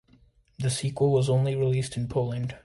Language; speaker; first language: English; native; English